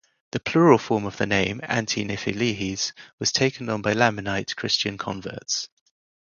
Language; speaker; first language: English; native; English